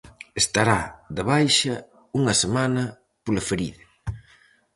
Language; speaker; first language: Galician; native; Galician